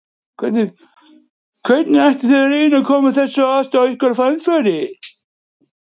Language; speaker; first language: Icelandic; native; Icelandic